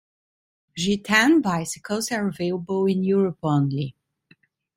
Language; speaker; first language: English; non-native, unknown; Italian